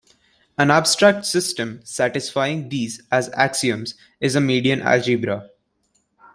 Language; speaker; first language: English; non-native, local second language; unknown